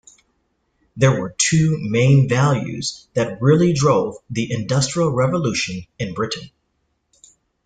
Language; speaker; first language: English; native; English